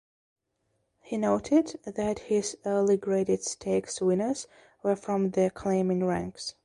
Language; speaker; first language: English; non-native, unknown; Belarusian